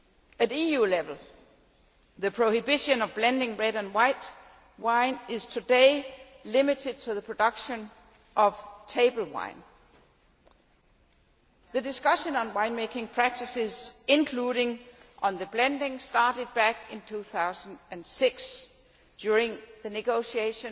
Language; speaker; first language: English; non-native, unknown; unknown